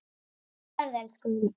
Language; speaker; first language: Icelandic; native; Icelandic